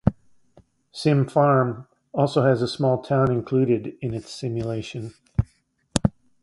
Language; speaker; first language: English; native; English